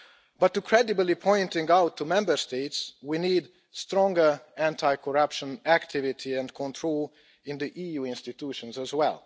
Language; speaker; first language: English; non-native, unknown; Hungarian